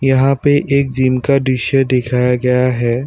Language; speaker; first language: Hindi; non-native, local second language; Assamese